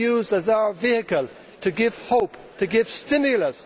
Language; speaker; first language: English; native; English